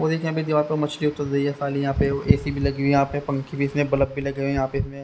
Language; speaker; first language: Hindi; native; Hindi